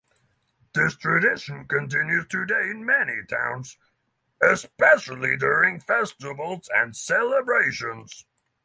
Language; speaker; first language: English; non-native, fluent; Norwegian